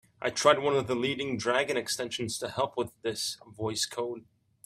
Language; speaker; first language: English; native; English